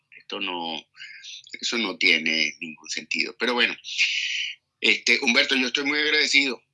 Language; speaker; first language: Spanish; native; Spanish